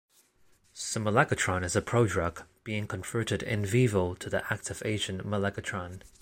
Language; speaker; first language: English; non-native, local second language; Cantonese